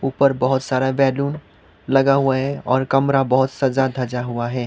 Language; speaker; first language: Hindi; non-native, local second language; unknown